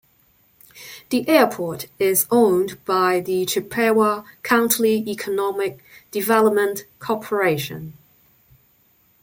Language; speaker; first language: English; non-native, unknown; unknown